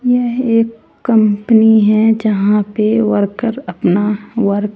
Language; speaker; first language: Hindi; native; Hindi